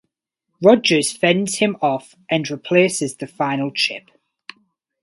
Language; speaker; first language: English; native; English